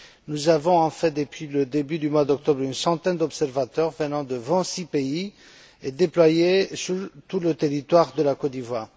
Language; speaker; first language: French; non-native, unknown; Romanian